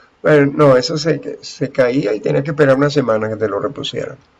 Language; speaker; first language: Spanish; native; Spanish